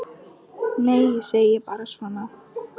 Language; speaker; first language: Icelandic; non-native, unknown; Polish